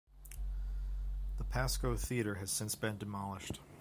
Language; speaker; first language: English; native; English